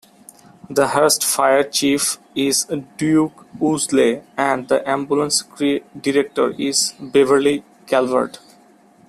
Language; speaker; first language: English; non-native, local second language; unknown